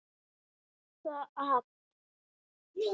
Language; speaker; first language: Icelandic; native; Icelandic